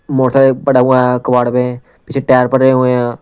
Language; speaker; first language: Hindi; non-native, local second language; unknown